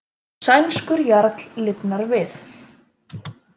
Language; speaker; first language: Icelandic; native; Icelandic